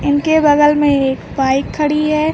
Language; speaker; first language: Hindi; native; Hindi